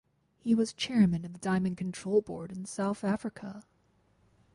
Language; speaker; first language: English; native; English